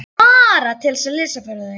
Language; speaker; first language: Icelandic; native; Icelandic